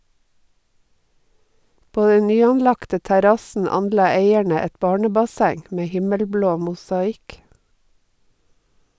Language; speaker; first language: Norwegian; native; Norwegian